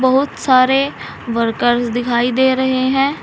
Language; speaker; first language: Hindi; native; Hindi